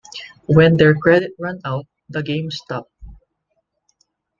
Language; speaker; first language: English; non-native, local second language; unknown